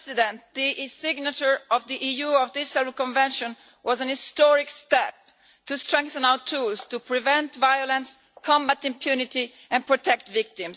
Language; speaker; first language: English; non-native, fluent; Italian